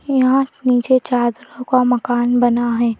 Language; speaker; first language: Hindi; native; Hindi